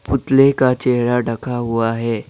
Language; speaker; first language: Hindi; non-native, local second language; Assamese